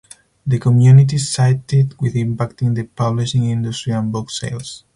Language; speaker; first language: English; non-native, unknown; Spanish